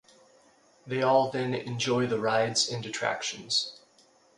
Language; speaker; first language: English; native; English